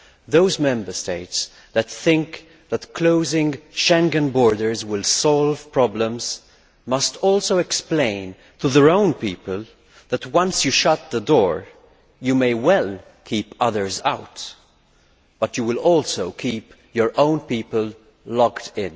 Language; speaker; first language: English; non-native, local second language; Maltese